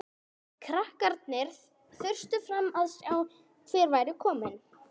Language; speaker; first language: Icelandic; non-native, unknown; English